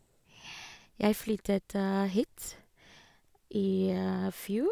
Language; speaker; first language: Norwegian; non-native, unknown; Ga